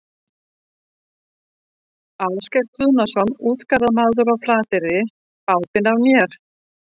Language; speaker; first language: Icelandic; non-native, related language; Danish